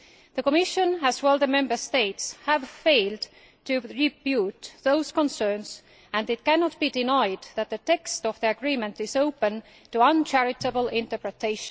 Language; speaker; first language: English; non-native, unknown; Estonian